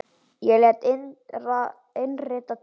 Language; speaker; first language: Icelandic; native; Icelandic